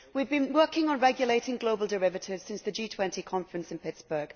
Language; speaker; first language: English; native; English